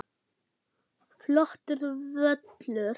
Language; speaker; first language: Icelandic; non-native, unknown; German